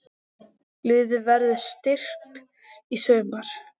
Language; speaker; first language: Icelandic; non-native, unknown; English